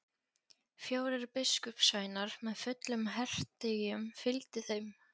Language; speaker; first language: Icelandic; non-native, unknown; Polish